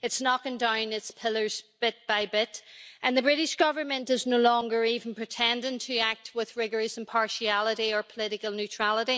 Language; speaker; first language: English; native; English